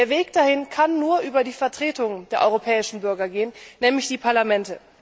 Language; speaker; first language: German; native; German